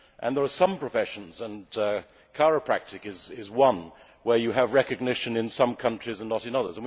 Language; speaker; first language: English; native; English